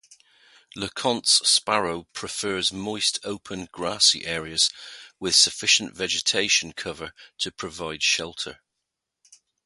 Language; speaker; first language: English; native; English